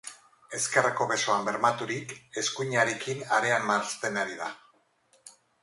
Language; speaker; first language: Basque; non-native, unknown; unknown